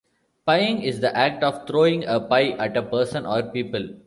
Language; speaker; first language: English; non-native, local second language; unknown